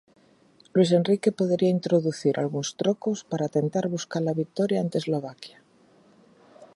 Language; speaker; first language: Galician; native; Galician